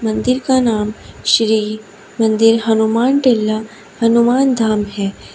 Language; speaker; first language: Hindi; native; Hindi